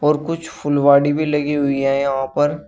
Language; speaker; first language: Hindi; native; Hindi